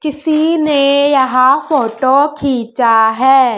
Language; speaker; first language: Hindi; native; Hindi